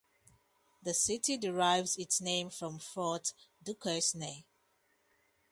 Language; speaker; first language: English; non-native, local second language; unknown